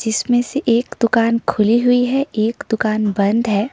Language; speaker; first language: Hindi; non-native, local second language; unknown